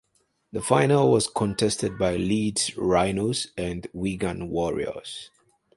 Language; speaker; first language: English; non-native, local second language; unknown